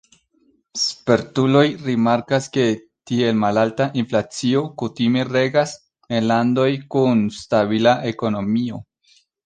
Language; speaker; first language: Esperanto; non-native, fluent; Spanish